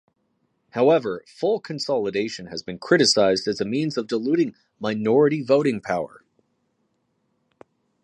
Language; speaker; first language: English; native; English